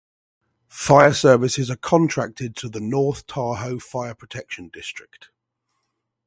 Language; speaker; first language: English; native; English